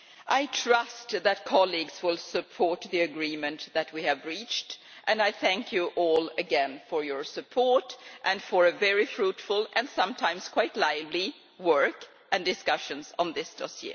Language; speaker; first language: English; non-native, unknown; Swedish